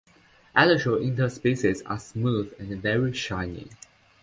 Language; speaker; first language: English; non-native, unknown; Chinese